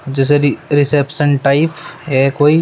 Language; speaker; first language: Hindi; native; Hindi